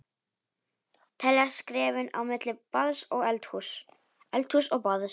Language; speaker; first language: Icelandic; non-native, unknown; Polish